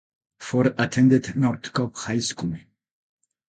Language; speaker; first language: English; non-native, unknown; Spanish